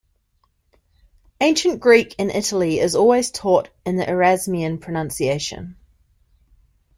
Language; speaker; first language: English; native; English